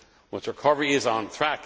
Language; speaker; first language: English; non-native, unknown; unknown